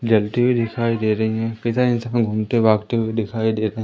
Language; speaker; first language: Hindi; native; Hindi